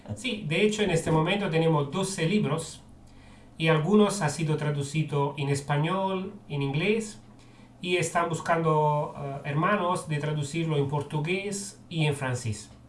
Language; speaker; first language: Spanish; non-native, fluent; Italian